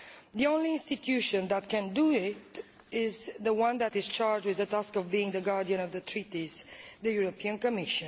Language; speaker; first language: English; non-native, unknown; Romanian